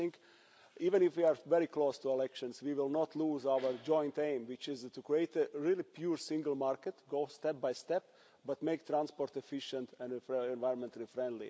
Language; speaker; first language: English; non-native, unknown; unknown